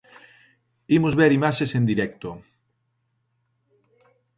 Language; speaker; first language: Galician; native; Galician